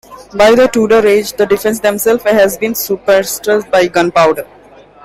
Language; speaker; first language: English; non-native, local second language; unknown